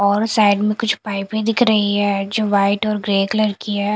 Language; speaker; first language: Hindi; non-native, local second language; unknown